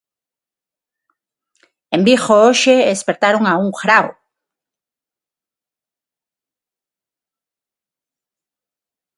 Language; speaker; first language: Galician; non-native, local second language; Spanish